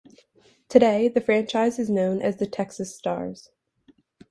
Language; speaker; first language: English; native; English